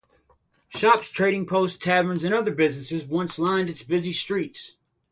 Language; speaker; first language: English; native; English